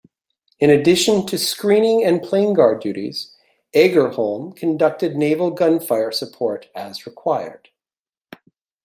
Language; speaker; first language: English; native; English